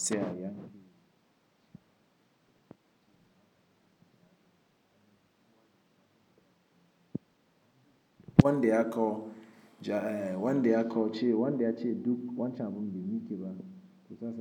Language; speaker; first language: Hausa; non-native, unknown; Igbo